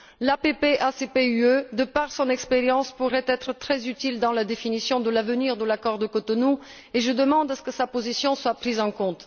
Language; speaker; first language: French; non-native, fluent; Bulgarian